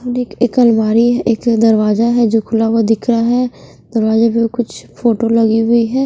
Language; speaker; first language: Hindi; non-native, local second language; Punjabi